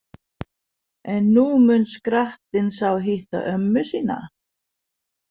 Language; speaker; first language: Icelandic; non-native, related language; Danish